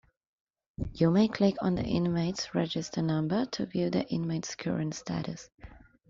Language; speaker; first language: English; non-native, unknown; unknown